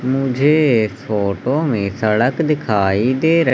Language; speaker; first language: Hindi; native; Hindi